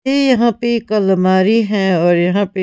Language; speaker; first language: Hindi; non-native, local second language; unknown